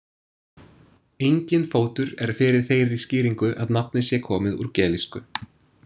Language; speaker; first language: Icelandic; non-native, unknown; English